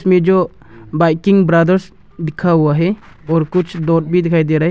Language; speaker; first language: Hindi; non-native, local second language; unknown